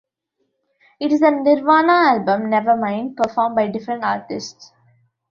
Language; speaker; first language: English; non-native, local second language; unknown